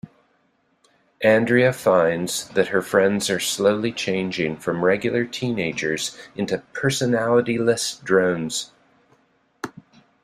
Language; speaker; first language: English; native; English